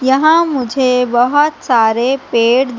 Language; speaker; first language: Hindi; native; Hindi